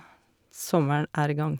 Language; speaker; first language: Norwegian; native; Norwegian